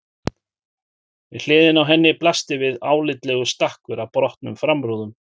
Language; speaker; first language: Icelandic; native; Icelandic